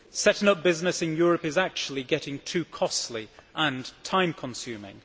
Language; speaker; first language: English; native; English